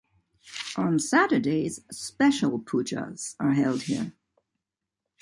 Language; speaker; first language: English; native; English